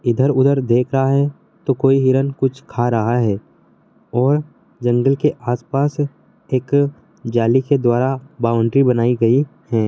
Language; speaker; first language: Hindi; non-native, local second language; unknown